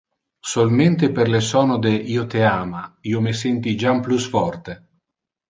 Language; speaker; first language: Interlingua; non-native, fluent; Italian